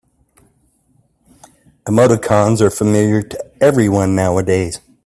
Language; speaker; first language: English; native; English